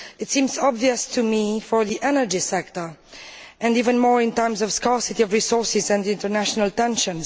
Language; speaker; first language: English; non-native, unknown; Romanian